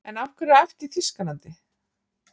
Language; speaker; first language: Icelandic; native; Icelandic